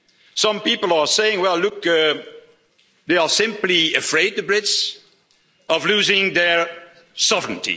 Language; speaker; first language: English; non-native, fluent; Dutch